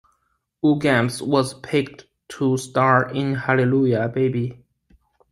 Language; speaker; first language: English; non-native, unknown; Chinese